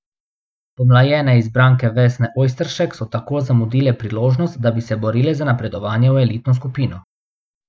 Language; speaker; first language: Slovenian; non-native, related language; Bosnian